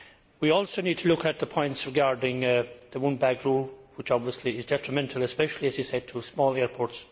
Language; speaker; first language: English; native; English